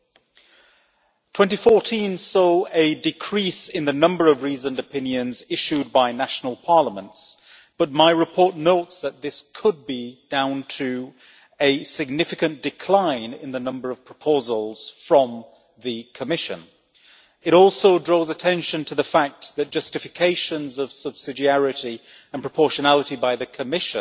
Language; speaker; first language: English; native; English